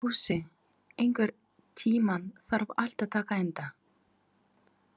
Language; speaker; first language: Icelandic; non-native, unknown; Ukrainian